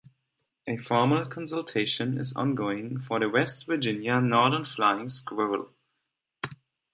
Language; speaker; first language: English; non-native, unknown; German